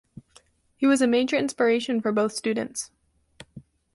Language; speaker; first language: English; native; English